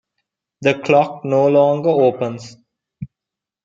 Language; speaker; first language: English; non-native, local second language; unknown